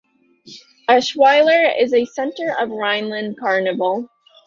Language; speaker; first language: English; native; English